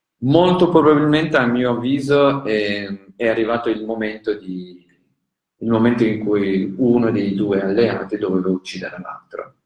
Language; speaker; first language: Italian; non-native, fluent; Turkish